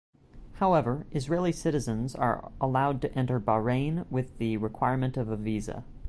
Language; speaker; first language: English; native; English